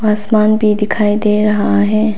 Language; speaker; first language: Hindi; non-native, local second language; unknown